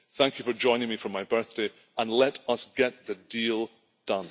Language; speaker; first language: English; native; English